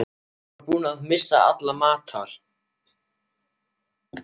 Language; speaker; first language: Icelandic; non-native, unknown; German